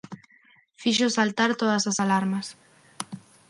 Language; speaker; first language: Galician; non-native, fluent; Spanish